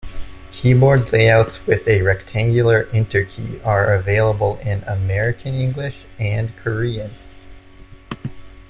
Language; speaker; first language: English; native; English